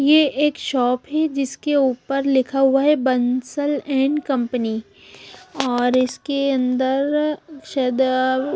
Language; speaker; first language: Hindi; non-native, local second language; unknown